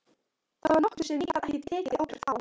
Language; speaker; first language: Icelandic; non-native, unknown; Polish